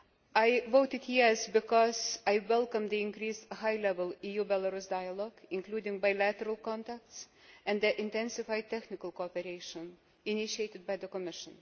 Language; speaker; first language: English; non-native, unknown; Lithuanian